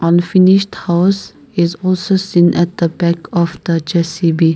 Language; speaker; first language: English; non-native, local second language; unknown